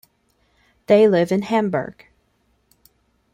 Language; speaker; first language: English; native; English